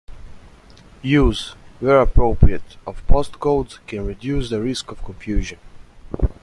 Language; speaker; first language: English; native; English